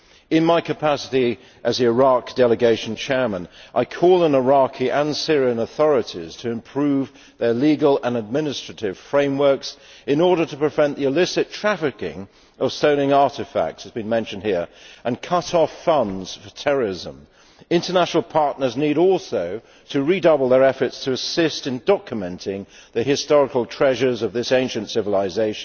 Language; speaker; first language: English; native; English